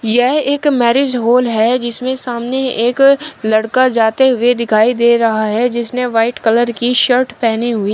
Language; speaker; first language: Hindi; native; Hindi